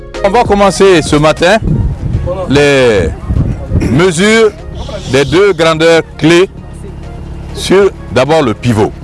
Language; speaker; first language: French; non-native, local second language; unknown